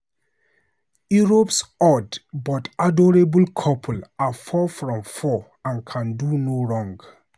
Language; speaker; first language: English; non-native, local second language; Hausa